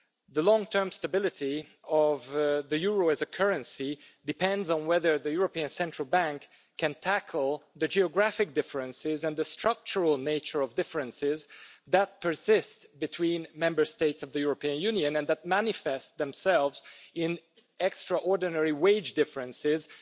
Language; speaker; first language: English; non-native, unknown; Hungarian